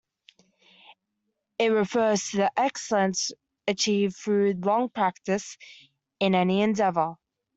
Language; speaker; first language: English; native; English